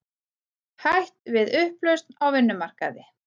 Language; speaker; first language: Icelandic; native; Icelandic